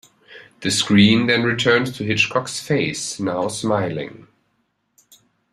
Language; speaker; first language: English; non-native, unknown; German